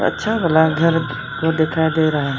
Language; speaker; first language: Hindi; non-native, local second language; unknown